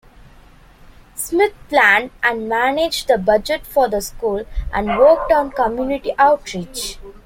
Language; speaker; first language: English; non-native, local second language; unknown